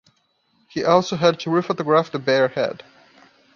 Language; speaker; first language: English; non-native, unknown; Portuguese